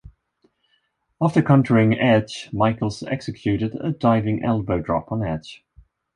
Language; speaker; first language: English; non-native, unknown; Swedish